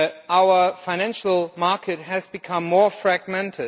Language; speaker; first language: English; non-native, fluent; German